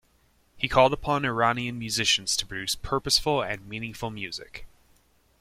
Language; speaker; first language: English; native; English